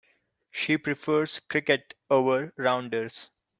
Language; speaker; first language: English; non-native, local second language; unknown